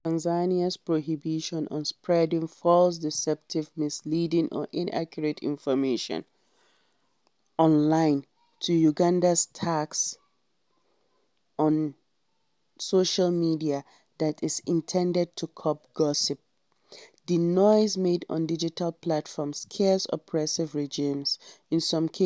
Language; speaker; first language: English; non-native, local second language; Hausa